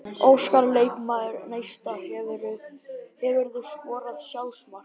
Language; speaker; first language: Icelandic; native; Icelandic